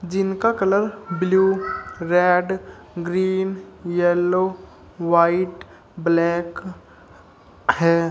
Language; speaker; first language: Hindi; native; Hindi